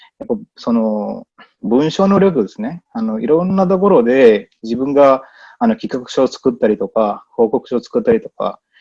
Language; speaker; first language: Japanese; non-native, fluent; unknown